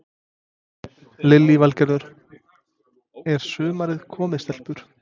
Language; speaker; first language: Icelandic; non-native, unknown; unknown